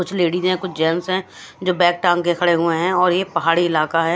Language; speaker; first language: Hindi; non-native, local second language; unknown